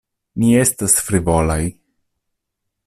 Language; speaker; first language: Esperanto; non-native, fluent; Italian